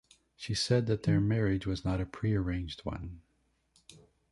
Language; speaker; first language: English; native; English